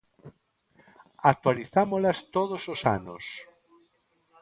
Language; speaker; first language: Galician; non-native, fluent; Spanish